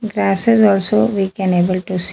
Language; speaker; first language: English; non-native, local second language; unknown